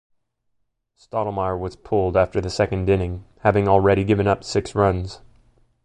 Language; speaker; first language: English; native; English